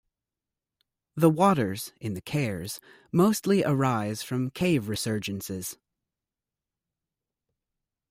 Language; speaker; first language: English; native; English